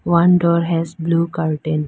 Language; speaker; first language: English; non-native, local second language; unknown